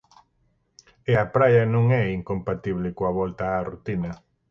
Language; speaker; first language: Galician; native; Galician